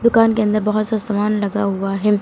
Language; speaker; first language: Hindi; native; Hindi